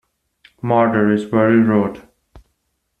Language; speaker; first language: English; non-native, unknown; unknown